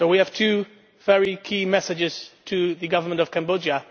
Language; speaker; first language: English; non-native, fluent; Dutch